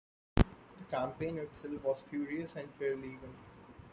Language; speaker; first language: English; non-native, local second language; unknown